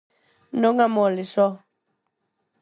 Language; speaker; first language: Galician; non-native, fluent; Spanish